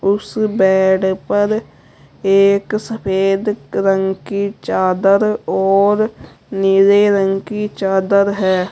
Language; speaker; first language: Hindi; native; Hindi